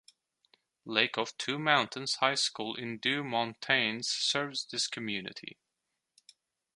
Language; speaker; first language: English; non-native, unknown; Turkish